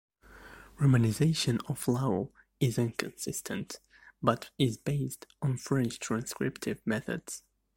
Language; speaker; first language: English; native; English